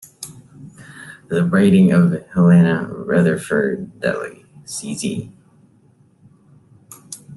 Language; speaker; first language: English; non-native, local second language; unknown